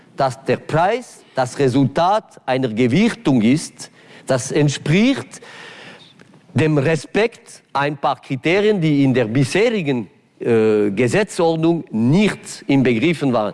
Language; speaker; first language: German; non-native, local second language; French